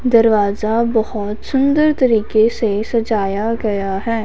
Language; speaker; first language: Hindi; non-native, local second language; Punjabi